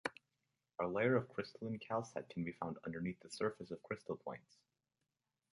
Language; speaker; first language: English; native; English